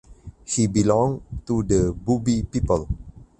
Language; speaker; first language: English; non-native, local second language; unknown